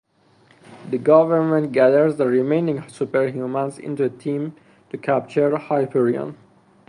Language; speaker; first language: English; non-native, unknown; Persian